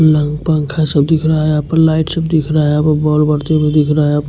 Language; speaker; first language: Hindi; non-native, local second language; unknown